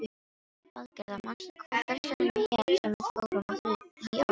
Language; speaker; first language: Icelandic; non-native, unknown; Filipino